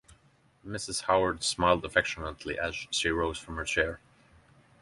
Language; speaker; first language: English; non-native, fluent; Norwegian